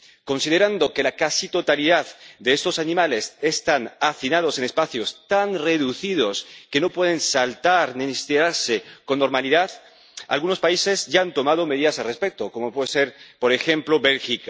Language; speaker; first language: Spanish; native; Spanish